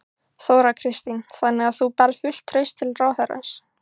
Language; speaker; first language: Icelandic; native; Icelandic